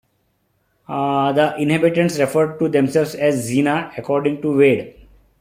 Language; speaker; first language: English; non-native, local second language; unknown